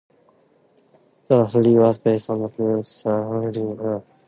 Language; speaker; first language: English; non-native, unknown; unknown